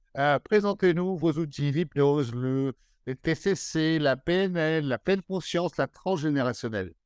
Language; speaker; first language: French; native; French